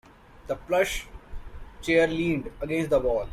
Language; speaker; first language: English; non-native, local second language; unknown